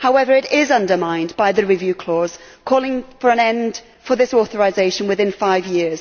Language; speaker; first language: English; native; English